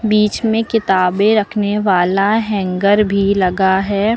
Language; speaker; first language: Hindi; native; Hindi